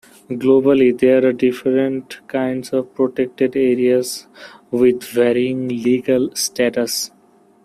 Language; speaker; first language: English; non-native, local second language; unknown